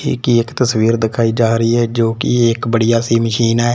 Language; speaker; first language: Hindi; non-native, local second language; Punjabi